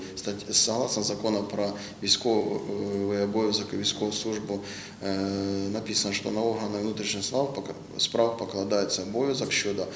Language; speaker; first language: Ukrainian; non-native, local second language; Russian